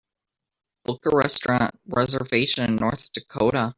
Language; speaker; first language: English; native; English